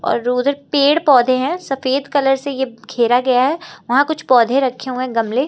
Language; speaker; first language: Hindi; native; Hindi